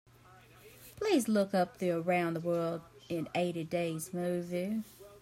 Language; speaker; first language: English; native; English